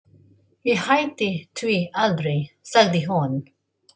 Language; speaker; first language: Icelandic; non-native, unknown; Filipino